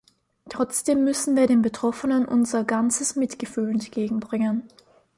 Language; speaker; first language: German; native; German